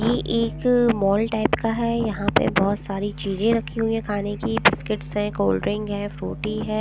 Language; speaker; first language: Hindi; non-native, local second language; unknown